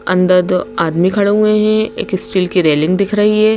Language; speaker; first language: Hindi; native; Hindi